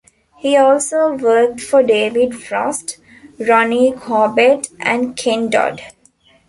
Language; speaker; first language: English; non-native, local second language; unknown